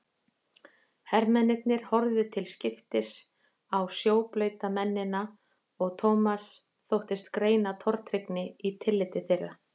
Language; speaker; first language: Icelandic; native; Icelandic